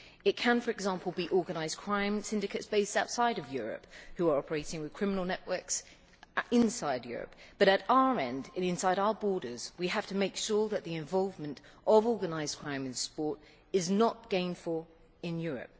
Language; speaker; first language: English; native; English